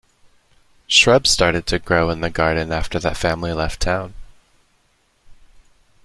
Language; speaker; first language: English; native; English